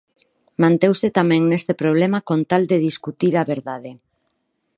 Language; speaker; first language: Galician; non-native, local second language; Spanish